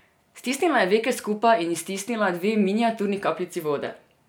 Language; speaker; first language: Slovenian; non-native, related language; Serbian